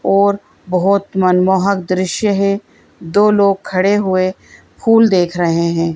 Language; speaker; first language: Hindi; native; Hindi